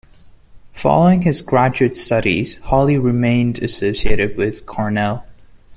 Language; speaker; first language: English; non-native, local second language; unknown